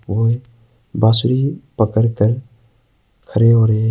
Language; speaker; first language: Hindi; non-native, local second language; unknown